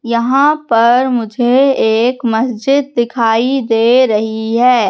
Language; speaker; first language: Hindi; native; Hindi